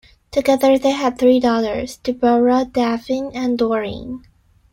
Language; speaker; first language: English; non-native, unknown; Chinese